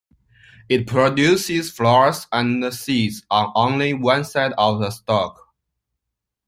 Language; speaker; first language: English; non-native, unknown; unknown